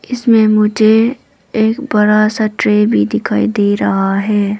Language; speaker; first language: Hindi; non-native, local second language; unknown